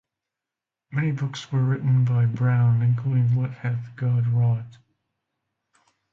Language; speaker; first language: English; non-native, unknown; Finnish